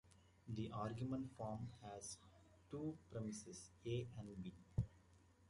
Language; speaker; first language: English; native; English